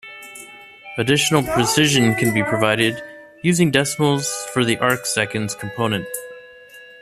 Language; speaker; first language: English; native; English